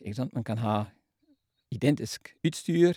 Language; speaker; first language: Norwegian; non-native, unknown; Dutch